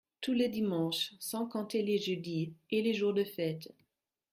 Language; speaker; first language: French; non-native, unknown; German